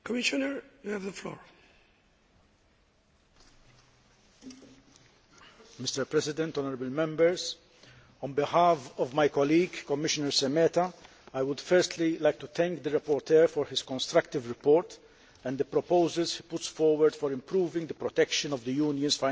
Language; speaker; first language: English; non-native, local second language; Maltese